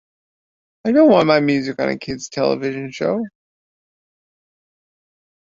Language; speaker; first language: English; native; English